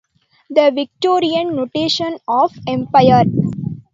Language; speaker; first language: English; non-native, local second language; Tamil